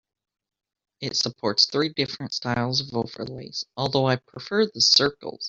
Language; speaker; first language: English; native; English